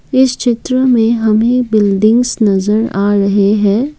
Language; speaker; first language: Hindi; non-native, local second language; Assamese